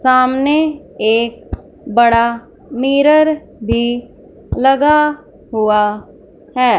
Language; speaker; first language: Hindi; non-native, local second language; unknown